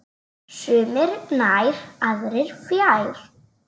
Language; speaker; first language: Icelandic; native; Icelandic